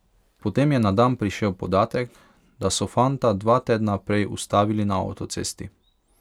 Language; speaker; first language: Slovenian; non-native, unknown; Hungarian